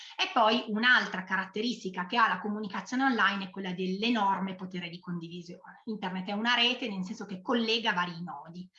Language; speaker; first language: Italian; native; Italian